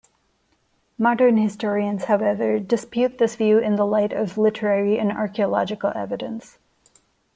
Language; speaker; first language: English; non-native, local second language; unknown